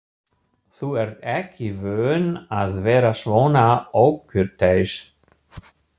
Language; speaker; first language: Icelandic; non-native, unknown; German